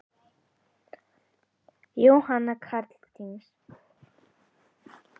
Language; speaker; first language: Icelandic; native; Icelandic